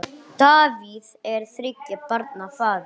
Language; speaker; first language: Icelandic; non-native, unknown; English